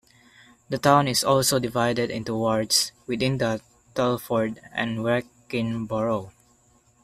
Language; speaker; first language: English; non-native, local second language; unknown